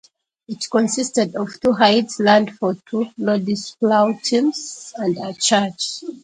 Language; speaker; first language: English; native; English